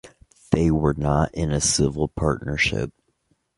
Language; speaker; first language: English; native; English